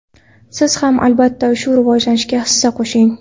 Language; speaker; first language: Uzbek; non-native, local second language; Kara-Kalpak